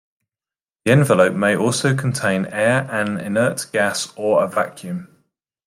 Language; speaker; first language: English; native; English